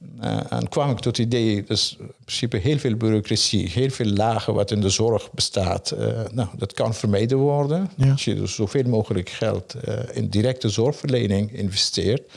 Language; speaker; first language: Dutch; non-native, fluent; Persian